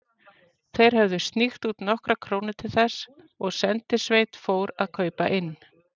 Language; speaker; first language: Icelandic; native; Icelandic